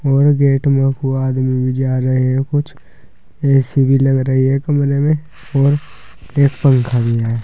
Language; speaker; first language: Hindi; native; Hindi